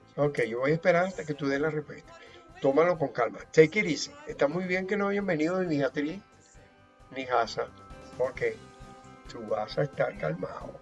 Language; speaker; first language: Spanish; native; Spanish